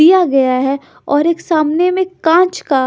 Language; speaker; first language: Hindi; non-native, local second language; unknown